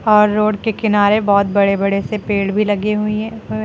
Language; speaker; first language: Hindi; native; Hindi